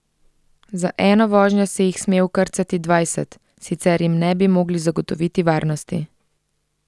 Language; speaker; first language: Slovenian; native; Slovenian